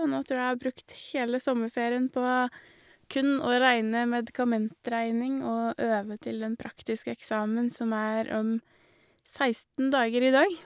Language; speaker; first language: Norwegian; native; Norwegian